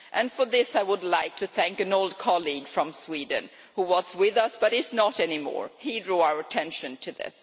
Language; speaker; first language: English; non-native, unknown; Swedish